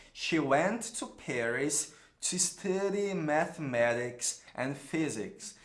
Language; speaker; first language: English; non-native, fluent; Portuguese